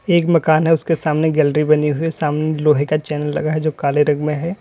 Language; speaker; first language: Hindi; native; Hindi